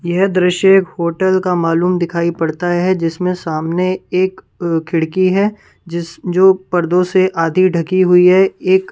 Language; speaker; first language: Hindi; non-native, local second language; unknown